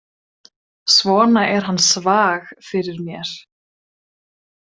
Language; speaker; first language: Icelandic; non-native, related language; Swedish